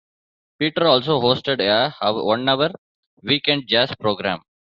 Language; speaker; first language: English; non-native, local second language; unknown